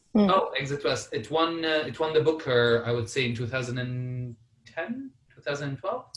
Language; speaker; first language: English; non-native, fluent; Arabic